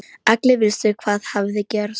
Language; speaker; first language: Icelandic; non-native, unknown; Polish